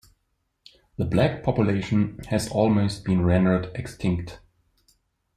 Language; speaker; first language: English; non-native, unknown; German